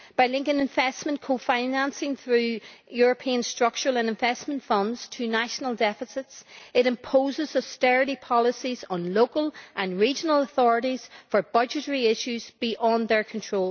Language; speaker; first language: English; native; English